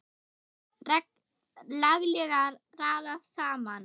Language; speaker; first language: Icelandic; non-native, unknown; German